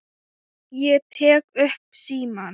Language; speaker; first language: Icelandic; non-native, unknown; Thai